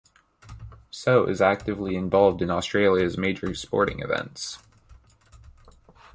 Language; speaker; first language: English; native; English